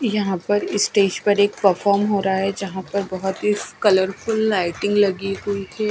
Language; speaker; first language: Hindi; non-native, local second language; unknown